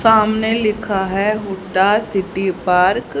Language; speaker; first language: Hindi; native; Hindi